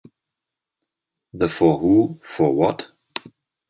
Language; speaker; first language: English; non-native, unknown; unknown